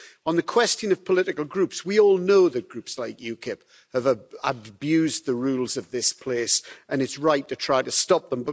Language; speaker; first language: English; native; English